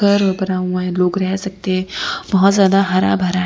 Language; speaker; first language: Hindi; non-native, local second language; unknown